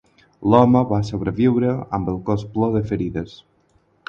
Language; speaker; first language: Catalan; non-native, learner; Spanish